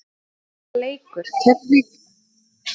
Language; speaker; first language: Icelandic; native; Icelandic